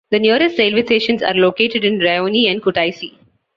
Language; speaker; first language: English; non-native, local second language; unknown